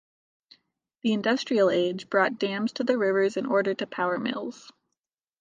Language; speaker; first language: English; native; English